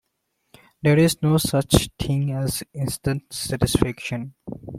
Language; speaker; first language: English; non-native, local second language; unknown